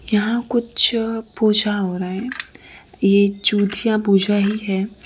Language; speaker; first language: Hindi; non-native, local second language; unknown